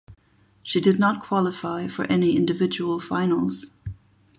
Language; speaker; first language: English; non-native, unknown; German